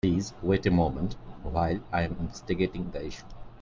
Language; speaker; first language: English; non-native, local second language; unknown